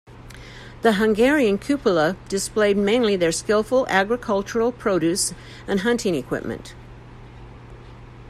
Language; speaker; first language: English; native; English